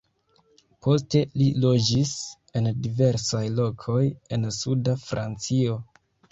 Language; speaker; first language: Esperanto; non-native, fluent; Kinyarwanda